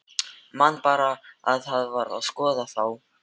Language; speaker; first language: Icelandic; non-native, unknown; Filipino